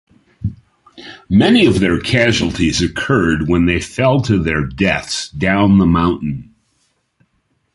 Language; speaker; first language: English; native; English